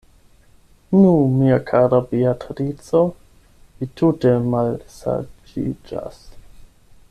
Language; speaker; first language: Esperanto; non-native, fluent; German